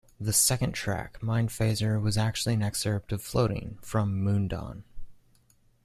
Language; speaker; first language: English; native; English